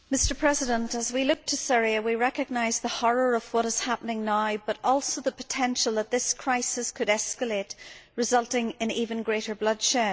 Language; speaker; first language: English; native; English